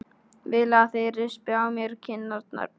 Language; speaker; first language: Icelandic; non-native, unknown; Polish